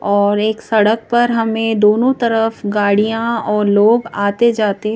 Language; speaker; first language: Hindi; native; Hindi